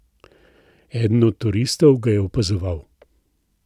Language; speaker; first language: Slovenian; native; Slovenian